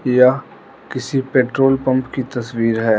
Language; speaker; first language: Hindi; non-native, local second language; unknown